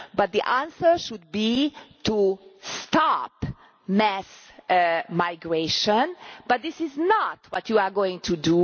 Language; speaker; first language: English; non-native, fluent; Hungarian